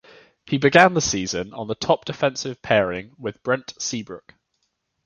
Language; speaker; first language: English; native; English